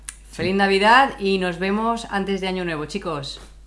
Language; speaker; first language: Spanish; native; Spanish